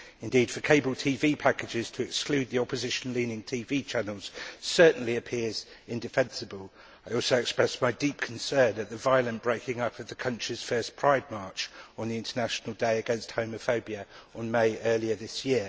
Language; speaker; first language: English; native; English